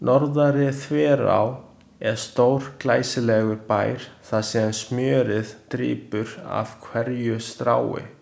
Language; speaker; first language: Icelandic; non-native, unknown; Chinese